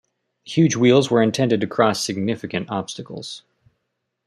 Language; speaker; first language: English; native; English